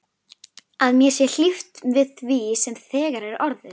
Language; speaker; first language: Icelandic; native; Icelandic